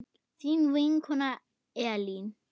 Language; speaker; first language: Icelandic; non-native, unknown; German